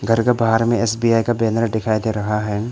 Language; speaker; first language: Hindi; non-native, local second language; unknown